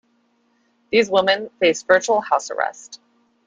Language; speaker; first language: English; native; English